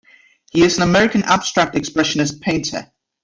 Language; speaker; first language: English; native; English